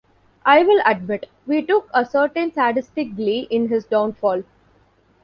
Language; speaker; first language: English; non-native, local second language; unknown